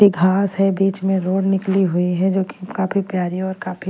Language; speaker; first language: Hindi; non-native, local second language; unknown